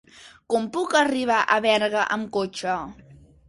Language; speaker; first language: Catalan; native; Catalan